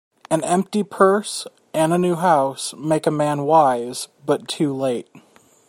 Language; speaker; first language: English; native; English